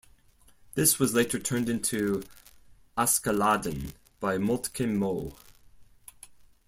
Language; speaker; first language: English; non-native, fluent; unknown